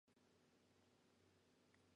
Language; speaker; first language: English; non-native, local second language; Fula